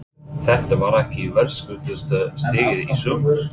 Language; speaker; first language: Icelandic; non-native, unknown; English